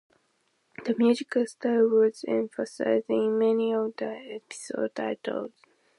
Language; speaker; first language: English; non-native, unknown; Japanese